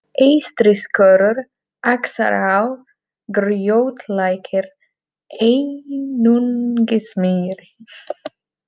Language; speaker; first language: Icelandic; non-native, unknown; Czech